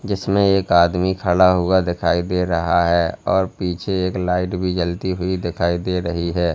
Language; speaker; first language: Hindi; native; Hindi